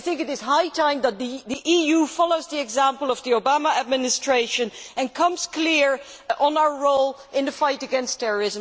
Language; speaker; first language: English; non-native, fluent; Dutch